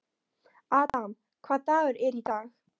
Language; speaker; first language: Icelandic; non-native, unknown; Polish